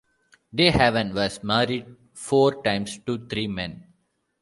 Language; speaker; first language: English; non-native, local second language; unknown